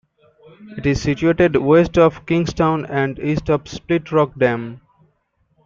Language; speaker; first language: English; non-native, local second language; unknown